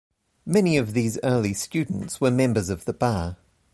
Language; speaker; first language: English; native; English